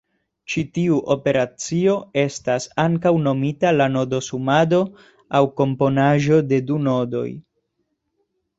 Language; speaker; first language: Esperanto; non-native, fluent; Spanish